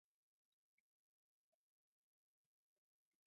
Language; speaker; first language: English; non-native, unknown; Mongolian